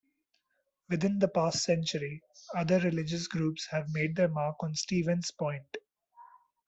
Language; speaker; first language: English; non-native, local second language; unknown